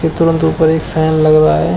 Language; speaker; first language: Hindi; native; Hindi